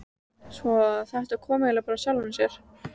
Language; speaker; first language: Icelandic; native; Icelandic